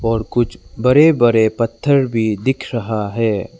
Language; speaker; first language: Hindi; non-native, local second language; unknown